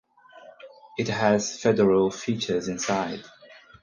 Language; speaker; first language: English; non-native, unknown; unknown